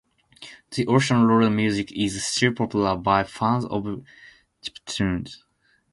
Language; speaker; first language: English; non-native, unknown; Japanese